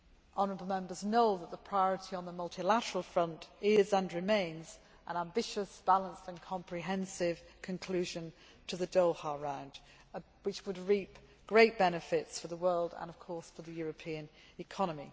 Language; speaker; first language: English; native; English